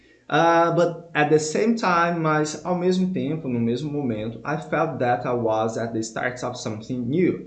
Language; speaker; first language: English; non-native, fluent; Portuguese